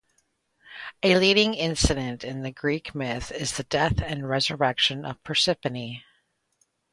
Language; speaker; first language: English; native; English